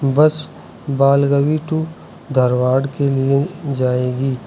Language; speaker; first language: Hindi; non-native, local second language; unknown